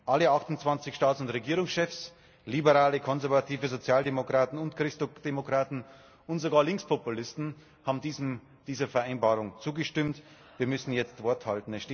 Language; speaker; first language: German; native; German